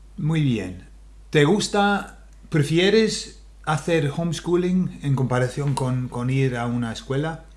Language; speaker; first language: Spanish; non-native, fluent; English